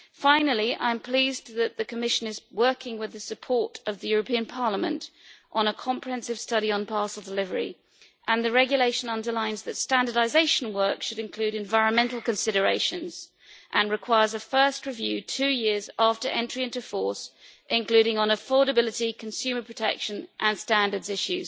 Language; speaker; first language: English; native; English